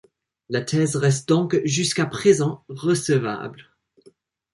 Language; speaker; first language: French; non-native, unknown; English